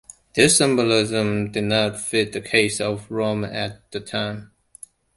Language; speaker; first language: English; non-native, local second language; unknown